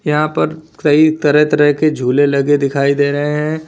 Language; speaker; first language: Hindi; native; Hindi